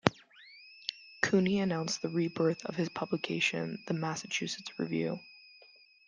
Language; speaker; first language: English; non-native, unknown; German